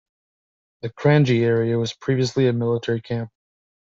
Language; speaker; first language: English; native; English